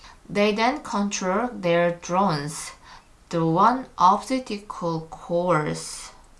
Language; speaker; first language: English; non-native, learner; Korean